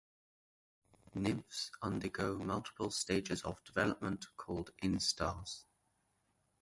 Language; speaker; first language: English; native; English